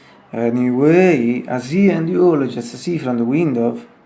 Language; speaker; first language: English; non-native, learner; Italian